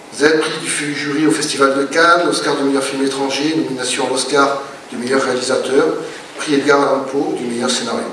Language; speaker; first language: French; native; French